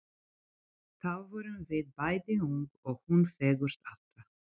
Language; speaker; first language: Icelandic; non-native, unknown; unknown